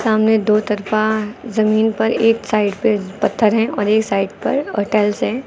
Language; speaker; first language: Hindi; native; Hindi